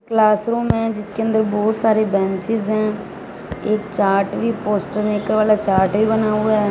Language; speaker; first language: Hindi; non-native, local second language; Punjabi